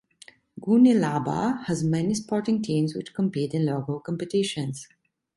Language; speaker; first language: English; non-native, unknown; Italian